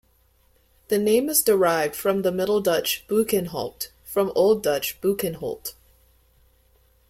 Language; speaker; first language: English; native; English